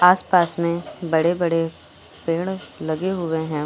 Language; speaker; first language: Hindi; native; Hindi